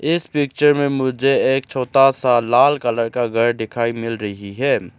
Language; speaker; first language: Hindi; non-native, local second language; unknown